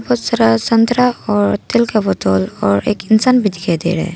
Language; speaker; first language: Hindi; non-native, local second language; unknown